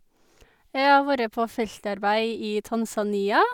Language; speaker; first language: Norwegian; native; Norwegian